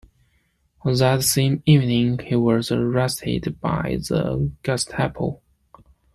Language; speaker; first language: English; non-native, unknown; Chinese